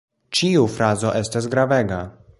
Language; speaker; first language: Esperanto; non-native, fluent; Polish